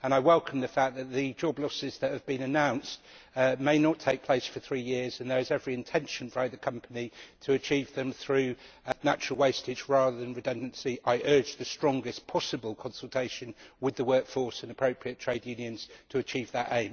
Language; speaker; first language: English; native; English